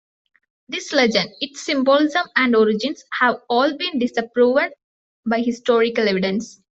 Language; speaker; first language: English; non-native, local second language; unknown